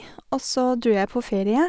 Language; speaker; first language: Norwegian; non-native, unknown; English